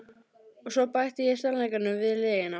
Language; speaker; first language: Icelandic; native; Icelandic